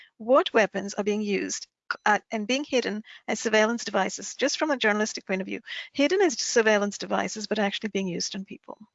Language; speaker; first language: English; non-native, local second language; Tamil